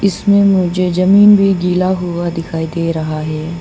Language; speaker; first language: Hindi; non-native, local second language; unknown